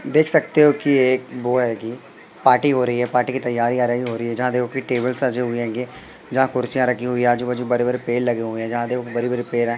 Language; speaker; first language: Hindi; native; Hindi